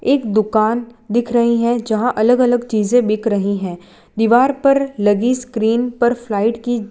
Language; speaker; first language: Hindi; non-native, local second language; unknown